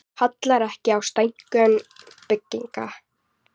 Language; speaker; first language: Icelandic; native; Icelandic